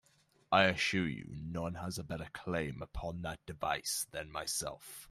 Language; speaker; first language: English; native; English